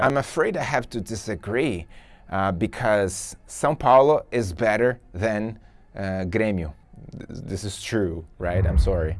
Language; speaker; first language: English; non-native, fluent; Portuguese